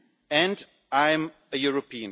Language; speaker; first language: English; non-native, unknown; German